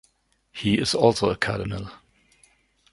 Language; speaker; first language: English; non-native, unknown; German